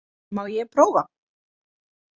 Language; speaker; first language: Icelandic; native; Icelandic